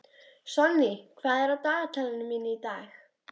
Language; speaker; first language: Icelandic; native; Icelandic